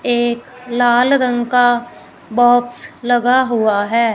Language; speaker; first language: Hindi; non-native, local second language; Punjabi